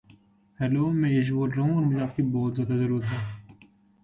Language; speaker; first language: English; non-native, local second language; Hindi